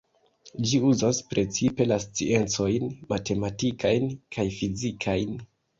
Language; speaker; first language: Esperanto; non-native, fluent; Kinyarwanda